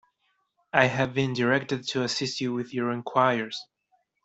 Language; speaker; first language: English; non-native, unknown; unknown